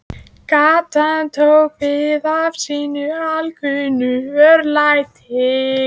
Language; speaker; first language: Icelandic; native; Icelandic